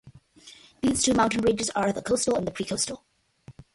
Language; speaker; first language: English; early bilingual, other home language; Malayalam